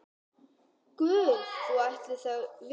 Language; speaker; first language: Icelandic; native; Icelandic